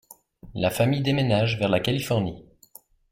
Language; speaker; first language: French; native; French